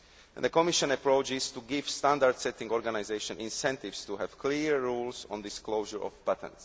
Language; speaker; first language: English; non-native, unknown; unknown